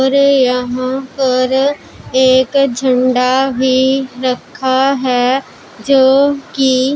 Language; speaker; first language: Hindi; non-native, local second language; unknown